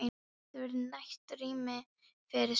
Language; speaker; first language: Icelandic; non-native, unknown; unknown